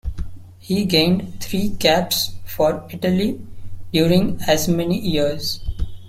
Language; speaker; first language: English; non-native, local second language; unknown